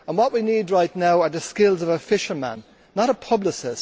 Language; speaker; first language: English; native; English